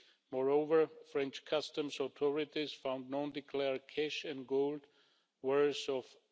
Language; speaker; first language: English; non-native, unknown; Czech